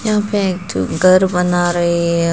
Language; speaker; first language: Hindi; non-native, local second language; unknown